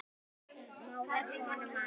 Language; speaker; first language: Icelandic; native; Icelandic